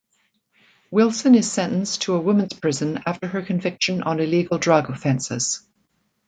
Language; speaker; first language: English; native; English